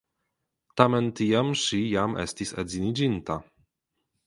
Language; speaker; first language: Esperanto; non-native, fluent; Polish